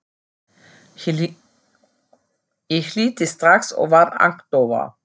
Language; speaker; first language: Icelandic; non-native, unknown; German